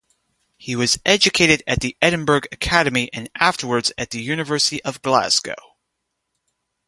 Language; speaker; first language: English; native; English